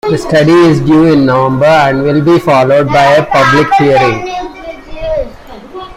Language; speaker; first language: English; non-native, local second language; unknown